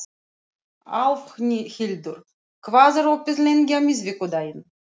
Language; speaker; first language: Icelandic; non-native, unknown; Russian